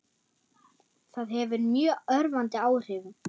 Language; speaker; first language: Icelandic; non-native, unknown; German